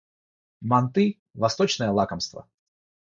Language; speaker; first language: Russian; non-native, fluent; Georgian